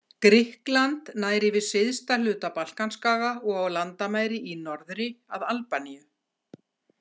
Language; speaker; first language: Icelandic; native; Icelandic